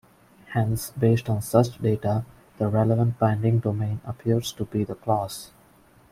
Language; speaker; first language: English; non-native, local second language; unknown